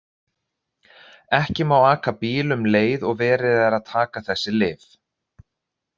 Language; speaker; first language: Icelandic; native; Icelandic